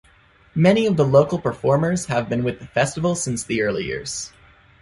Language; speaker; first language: English; native; English